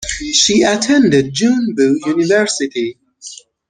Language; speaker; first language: English; non-native, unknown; Persian